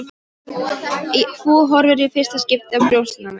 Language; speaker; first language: Icelandic; non-native, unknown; Polish